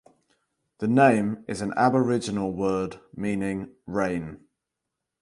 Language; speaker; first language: English; native; English